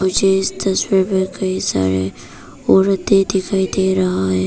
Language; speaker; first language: Hindi; non-native, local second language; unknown